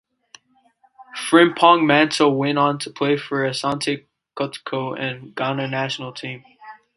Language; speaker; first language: English; native; English